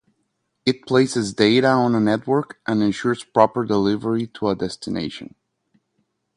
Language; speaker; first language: English; non-native, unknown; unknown